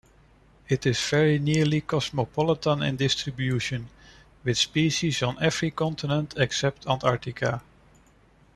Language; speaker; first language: English; non-native, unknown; Dutch